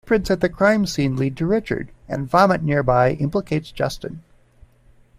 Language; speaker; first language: English; native; English